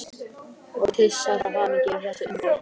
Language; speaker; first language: Icelandic; native; Icelandic